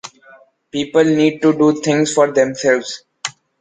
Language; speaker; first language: English; non-native, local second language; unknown